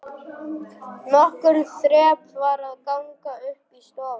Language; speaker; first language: Icelandic; non-native, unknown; German